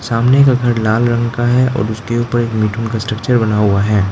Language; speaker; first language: Hindi; non-native, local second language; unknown